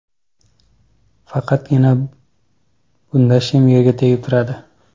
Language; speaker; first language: Uzbek; non-native, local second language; Kazakh